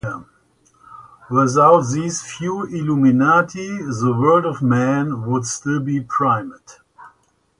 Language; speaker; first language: English; native; English